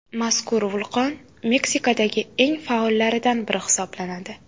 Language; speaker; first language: Uzbek; native; Uzbek